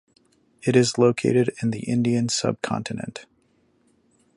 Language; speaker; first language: English; native; English